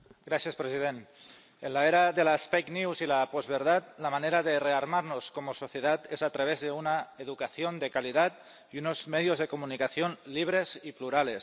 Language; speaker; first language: Spanish; non-native, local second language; Catalan